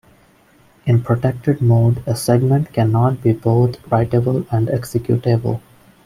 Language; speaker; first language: English; non-native, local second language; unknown